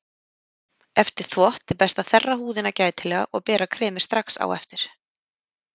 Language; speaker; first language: Icelandic; native; Icelandic